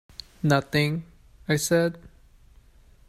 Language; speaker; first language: English; non-native, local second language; Cantonese